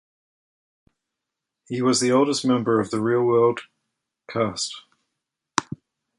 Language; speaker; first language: English; native; English